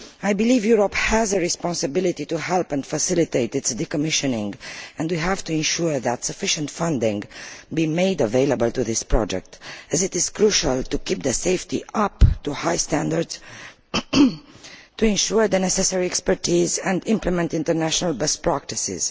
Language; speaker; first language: English; non-native, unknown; Romanian